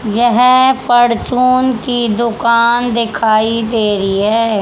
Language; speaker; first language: Hindi; native; Hindi